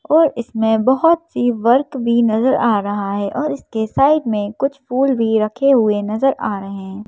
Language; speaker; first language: Hindi; native; Hindi